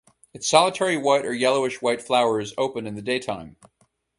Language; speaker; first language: English; native; English